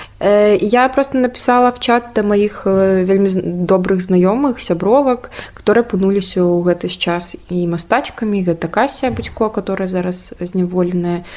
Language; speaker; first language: Belarusian; non-native, local second language; Russian